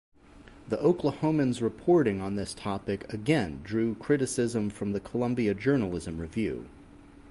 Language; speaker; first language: English; native; English